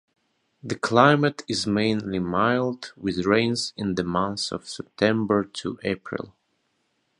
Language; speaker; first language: English; non-native, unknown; Russian